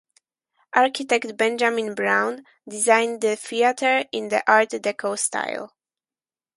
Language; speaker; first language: English; non-native, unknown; Polish